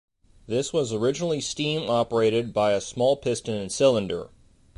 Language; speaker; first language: English; native; English